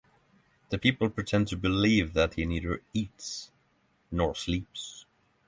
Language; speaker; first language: English; non-native, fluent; Norwegian